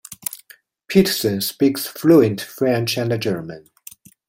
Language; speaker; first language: English; non-native, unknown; Chinese